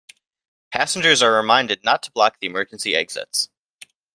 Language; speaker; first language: English; native; English